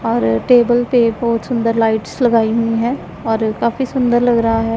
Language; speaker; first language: Hindi; non-native, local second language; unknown